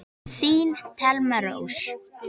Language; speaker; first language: Icelandic; native; Icelandic